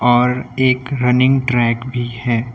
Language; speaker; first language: Hindi; native; Hindi